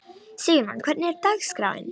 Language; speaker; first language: Icelandic; non-native, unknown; Romanian